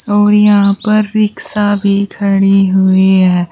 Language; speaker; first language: Hindi; native; Hindi